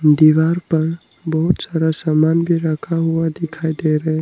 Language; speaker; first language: Hindi; non-native, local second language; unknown